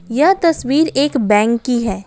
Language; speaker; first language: Hindi; non-native, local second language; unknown